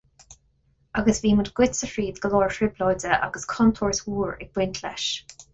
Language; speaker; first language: Irish; non-native, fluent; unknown